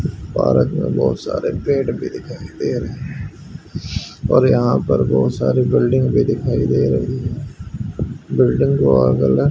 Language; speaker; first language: Hindi; native; Hindi